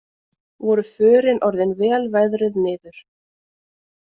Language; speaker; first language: Icelandic; native; Icelandic